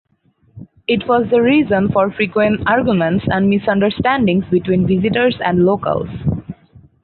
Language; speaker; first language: English; non-native, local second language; Bangla